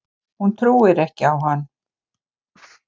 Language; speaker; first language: Icelandic; native; Icelandic